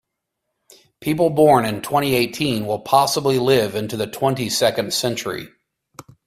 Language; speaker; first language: English; native; English